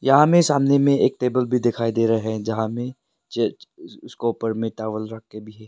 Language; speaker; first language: Hindi; non-native, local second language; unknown